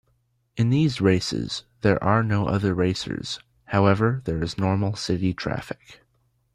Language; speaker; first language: English; native; English